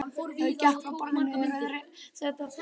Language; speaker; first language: Icelandic; native; Icelandic